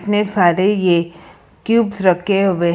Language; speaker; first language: Hindi; non-native, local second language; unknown